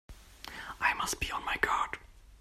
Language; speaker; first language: English; non-native, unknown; German